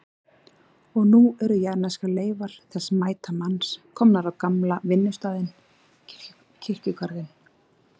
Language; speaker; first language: Icelandic; native; Icelandic